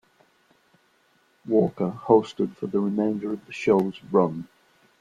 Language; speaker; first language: English; non-native, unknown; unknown